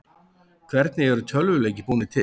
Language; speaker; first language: Icelandic; native; Icelandic